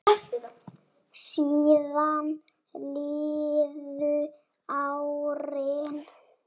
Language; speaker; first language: Icelandic; native; Icelandic